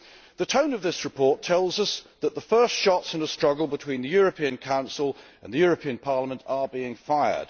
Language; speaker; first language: English; native; English